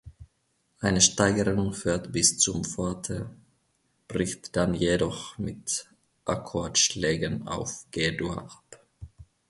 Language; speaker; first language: German; non-native, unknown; Finnish